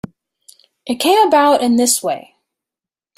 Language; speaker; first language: English; native; English